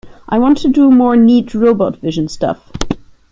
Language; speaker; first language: English; non-native, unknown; German